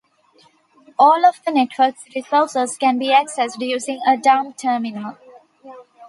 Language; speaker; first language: English; non-native, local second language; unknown